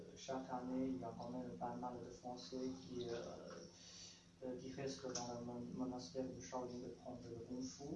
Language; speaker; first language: French; non-native, learner; Chinese